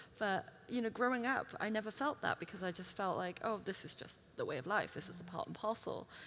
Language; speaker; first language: English; early bilingual, other home language; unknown